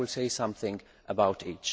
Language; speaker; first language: English; non-native, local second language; Maltese